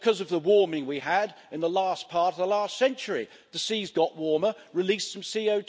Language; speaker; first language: English; native; English